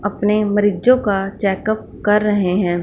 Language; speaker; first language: Hindi; non-native, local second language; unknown